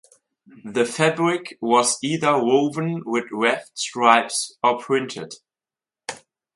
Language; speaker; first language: English; non-native, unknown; German